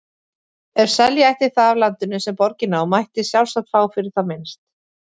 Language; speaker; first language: Icelandic; native; Icelandic